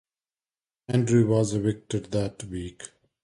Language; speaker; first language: English; non-native, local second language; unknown